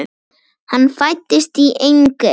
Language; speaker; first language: Icelandic; native; Icelandic